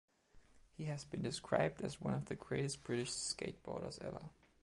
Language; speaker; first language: English; non-native, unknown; German